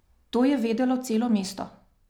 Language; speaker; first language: Slovenian; native; Slovenian